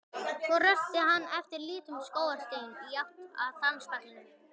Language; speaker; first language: Icelandic; native; Icelandic